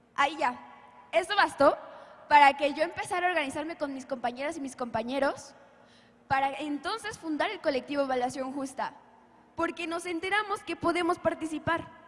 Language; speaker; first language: Spanish; native; Spanish